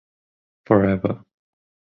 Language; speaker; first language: English; non-native, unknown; German